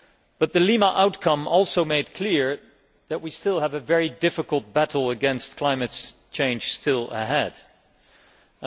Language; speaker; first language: English; non-native, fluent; Dutch